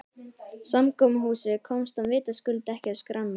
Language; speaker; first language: Icelandic; native; Icelandic